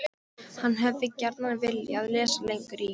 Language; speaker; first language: Icelandic; non-native, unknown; Polish